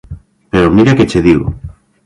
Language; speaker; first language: Galician; native; Galician